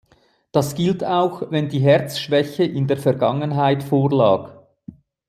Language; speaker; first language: German; native; German